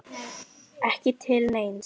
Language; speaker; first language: Icelandic; non-native, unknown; Lithuanian